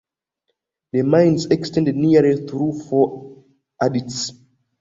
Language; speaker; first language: English; non-native, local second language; Ganda